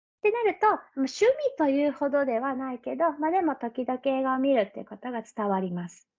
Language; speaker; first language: Japanese; native; Japanese